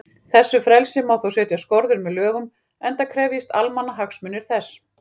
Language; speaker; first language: Icelandic; native; Icelandic